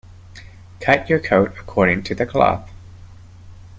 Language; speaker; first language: English; native; English